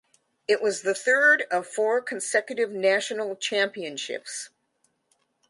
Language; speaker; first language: English; native; English